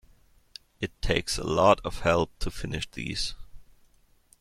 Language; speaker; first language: English; non-native, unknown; German